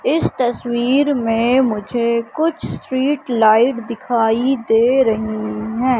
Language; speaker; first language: Hindi; native; Hindi